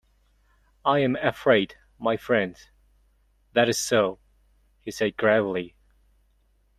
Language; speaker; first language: English; non-native, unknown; Mongolian